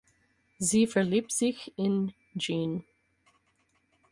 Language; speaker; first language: German; non-native, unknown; English